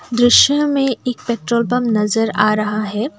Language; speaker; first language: Hindi; non-native, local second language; Assamese